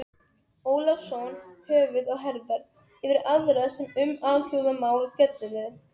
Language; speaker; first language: Icelandic; non-native, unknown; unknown